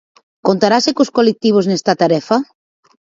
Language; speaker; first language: Galician; native; Galician